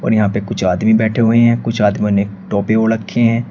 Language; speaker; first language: Hindi; native; Hindi